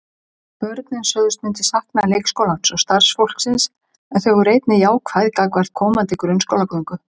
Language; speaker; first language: Icelandic; native; Icelandic